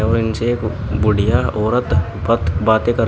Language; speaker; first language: Hindi; native; Hindi